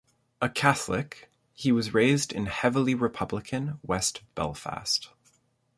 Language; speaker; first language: English; native; English